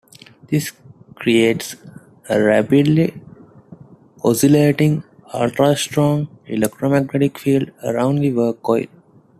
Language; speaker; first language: English; non-native, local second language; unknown